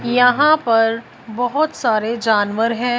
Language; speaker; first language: Hindi; non-native, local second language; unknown